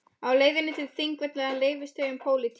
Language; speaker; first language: Icelandic; non-native, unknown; Polish